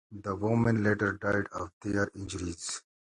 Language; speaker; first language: English; native; English